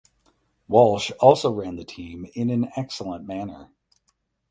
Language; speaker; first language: English; native; English